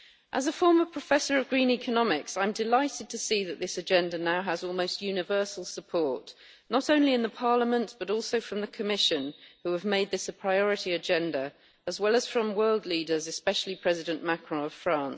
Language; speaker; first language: English; native; English